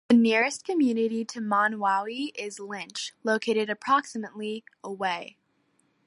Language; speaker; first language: English; native; English